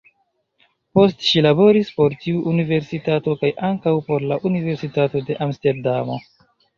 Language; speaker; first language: Esperanto; non-native, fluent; Chinese